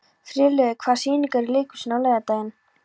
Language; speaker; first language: Icelandic; non-native, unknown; Polish